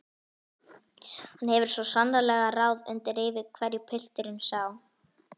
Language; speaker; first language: Icelandic; native; Icelandic